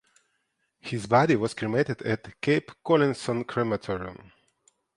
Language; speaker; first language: English; non-native, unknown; Ukrainian